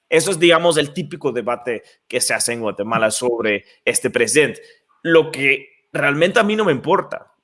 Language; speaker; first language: Spanish; non-native, fluent; Dutch